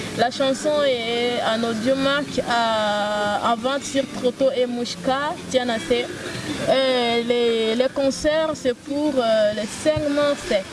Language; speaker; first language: French; non-native, local second language; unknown